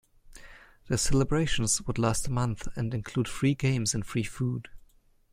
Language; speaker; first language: English; non-native, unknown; German